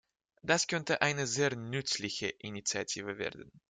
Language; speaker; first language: German; non-native, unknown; Russian